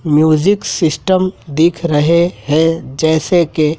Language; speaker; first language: Hindi; native; Hindi